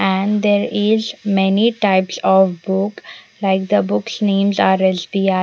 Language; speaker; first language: English; non-native, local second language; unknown